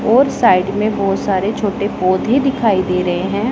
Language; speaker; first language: Hindi; non-native, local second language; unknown